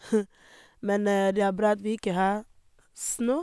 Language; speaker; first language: Norwegian; non-native, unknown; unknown